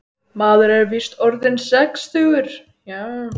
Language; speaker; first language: Icelandic; native; Icelandic